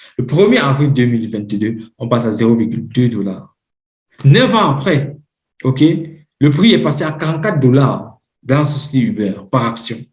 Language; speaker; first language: French; non-native, local second language; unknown